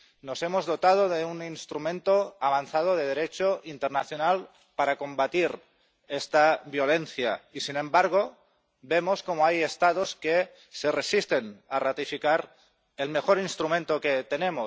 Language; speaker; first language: Spanish; non-native, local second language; Catalan